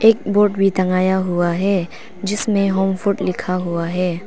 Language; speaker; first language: Hindi; non-native, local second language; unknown